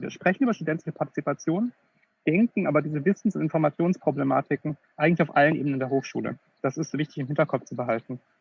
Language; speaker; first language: German; native; German